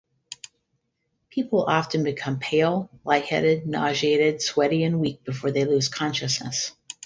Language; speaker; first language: English; native; English